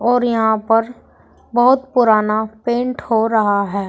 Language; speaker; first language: Hindi; native; Hindi